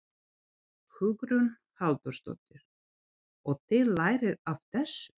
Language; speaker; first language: Icelandic; non-native, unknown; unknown